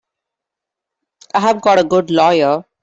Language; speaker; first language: English; non-native, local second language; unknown